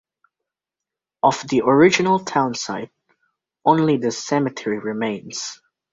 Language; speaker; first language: English; native; English